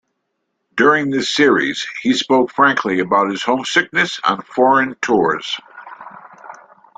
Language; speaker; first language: English; native; English